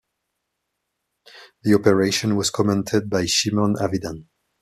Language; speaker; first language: English; non-native, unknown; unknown